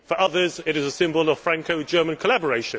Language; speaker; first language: English; native; English